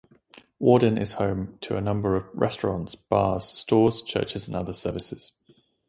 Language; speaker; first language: English; native; English